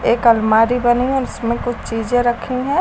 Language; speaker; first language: Hindi; native; Hindi